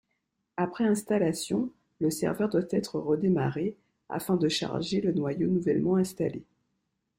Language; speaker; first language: French; native; French